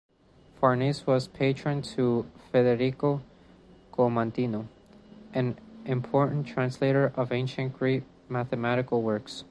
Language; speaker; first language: English; non-native, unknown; Spanish